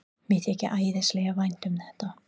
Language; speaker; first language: Icelandic; non-native, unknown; English